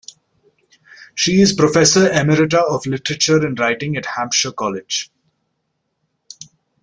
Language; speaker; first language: English; non-native, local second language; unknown